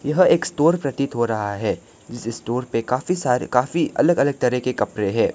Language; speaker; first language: Hindi; non-native, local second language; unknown